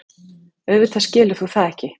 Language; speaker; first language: Icelandic; native; Icelandic